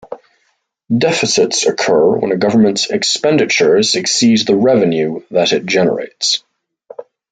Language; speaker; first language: English; native; English